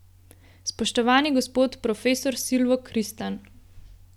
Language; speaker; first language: Slovenian; native; Slovenian